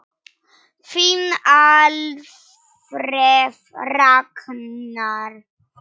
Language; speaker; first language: Icelandic; non-native, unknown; Polish